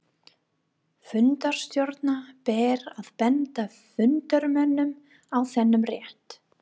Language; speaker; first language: Icelandic; non-native, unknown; English